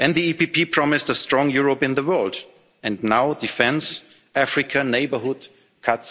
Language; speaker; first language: English; non-native, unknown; German